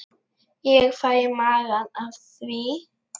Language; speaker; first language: Icelandic; non-native, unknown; Lithuanian